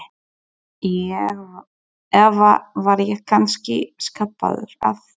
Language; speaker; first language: Icelandic; non-native, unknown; Polish